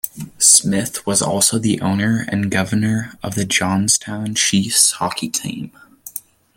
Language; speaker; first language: English; native; English